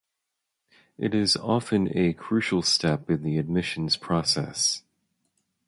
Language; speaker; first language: English; native; English